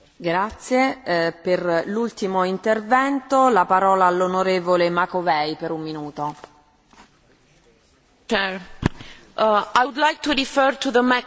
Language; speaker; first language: English; non-native, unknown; Romanian